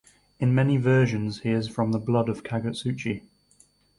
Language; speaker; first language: English; native; English